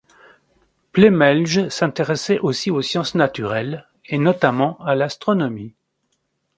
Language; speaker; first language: French; native; French